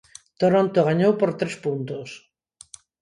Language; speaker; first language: Galician; non-native, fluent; Spanish